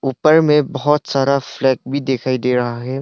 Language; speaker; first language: Hindi; non-native, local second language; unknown